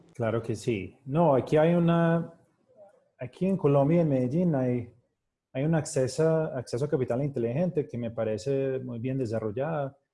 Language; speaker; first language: Spanish; non-native, related language; Portuguese